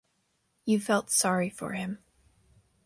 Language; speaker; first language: English; native; English